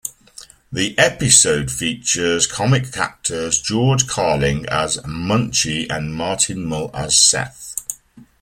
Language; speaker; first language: English; native; English